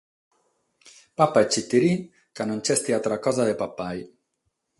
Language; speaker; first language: Sardinian; non-native, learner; Catalan